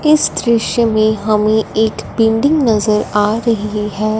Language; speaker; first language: Hindi; non-native, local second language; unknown